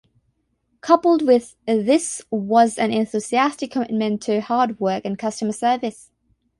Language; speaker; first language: English; non-native, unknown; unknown